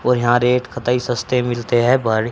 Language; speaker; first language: Hindi; native; Hindi